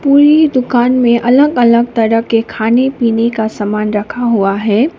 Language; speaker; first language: Hindi; non-native, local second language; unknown